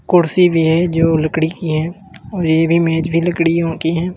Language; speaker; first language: Hindi; native; Hindi